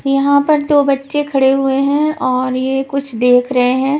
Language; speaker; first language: Hindi; non-native, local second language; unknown